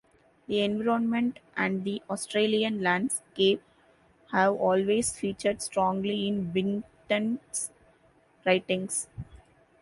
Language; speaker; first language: English; non-native, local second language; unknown